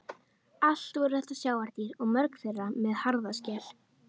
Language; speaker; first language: Icelandic; native; Icelandic